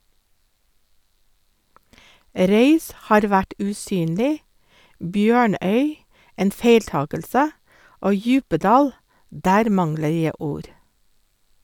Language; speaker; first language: Norwegian; non-native, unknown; English